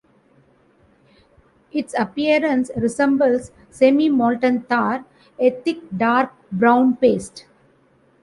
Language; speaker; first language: English; non-native, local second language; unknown